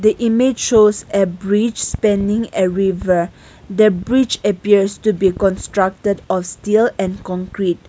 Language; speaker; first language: English; non-native, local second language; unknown